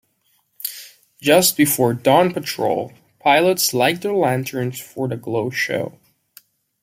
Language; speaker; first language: English; non-native, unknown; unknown